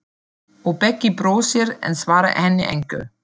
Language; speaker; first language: Icelandic; non-native, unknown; German